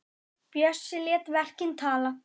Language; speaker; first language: Icelandic; native; Icelandic